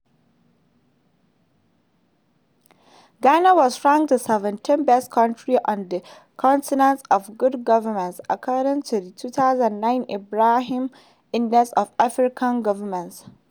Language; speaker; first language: English; non-native, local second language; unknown